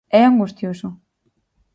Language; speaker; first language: Galician; native; Galician